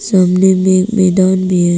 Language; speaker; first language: Hindi; non-native, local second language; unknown